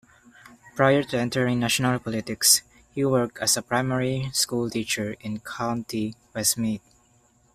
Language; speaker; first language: English; non-native, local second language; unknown